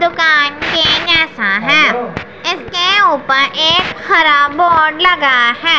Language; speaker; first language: Hindi; non-native, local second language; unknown